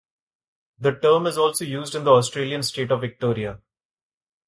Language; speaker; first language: English; non-native, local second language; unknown